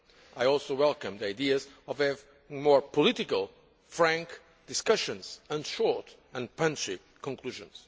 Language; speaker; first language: English; non-native, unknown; Portuguese